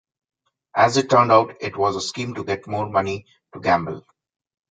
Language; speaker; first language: English; non-native, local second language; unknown